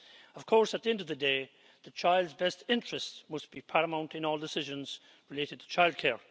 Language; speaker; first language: English; native; English